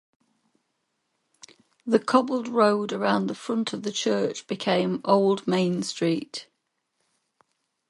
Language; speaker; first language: English; native; English